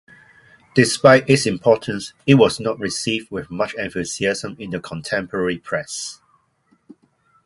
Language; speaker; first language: English; non-native, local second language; Cantonese